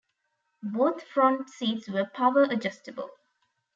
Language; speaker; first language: English; non-native, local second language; Tamil